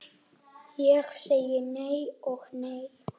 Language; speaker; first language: Icelandic; native; Icelandic